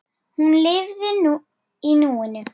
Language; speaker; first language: Icelandic; native; Icelandic